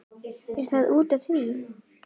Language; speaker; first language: Icelandic; native; Icelandic